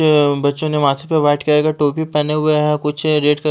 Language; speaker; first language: Hindi; native; Hindi